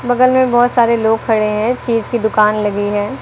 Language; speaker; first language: Hindi; native; Hindi